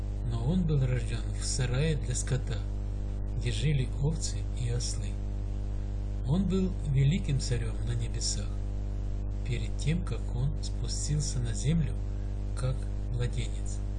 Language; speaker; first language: Russian; native; Russian